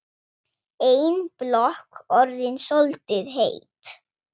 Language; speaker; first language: Icelandic; non-native, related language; Swedish